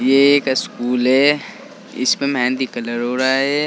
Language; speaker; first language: Hindi; native; Hindi